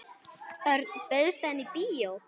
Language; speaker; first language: Icelandic; native; Icelandic